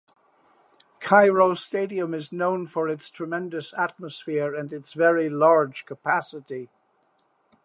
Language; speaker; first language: English; native; English